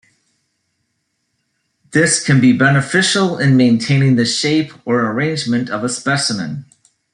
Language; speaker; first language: English; native; English